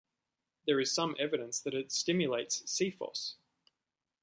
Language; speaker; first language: English; native; English